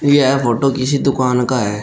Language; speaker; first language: Hindi; native; Hindi